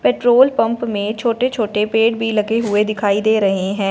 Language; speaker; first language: Hindi; non-native, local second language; Punjabi